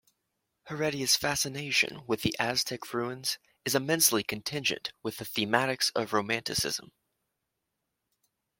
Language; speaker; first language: English; native; English